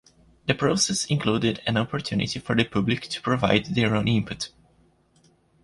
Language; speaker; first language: English; non-native, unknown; Portuguese